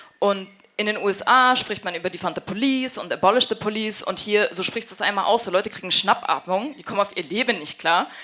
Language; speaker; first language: German; native; German